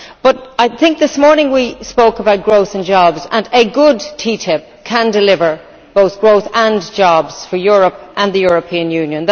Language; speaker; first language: English; native; English